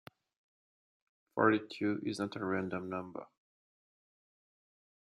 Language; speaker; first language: English; native; English